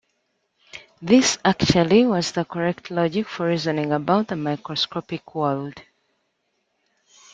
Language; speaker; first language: English; native; English